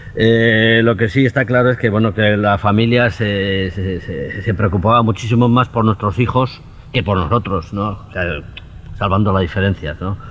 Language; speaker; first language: Spanish; native; Spanish